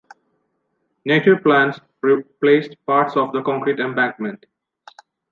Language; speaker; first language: English; non-native, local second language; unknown